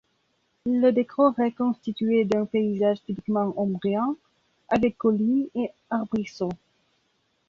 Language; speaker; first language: French; non-native, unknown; Belarusian